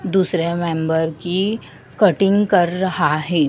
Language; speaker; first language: Hindi; native; Hindi